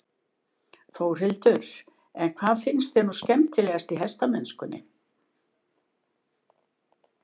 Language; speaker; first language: Icelandic; native; Icelandic